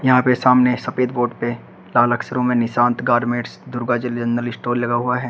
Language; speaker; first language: Hindi; native; Hindi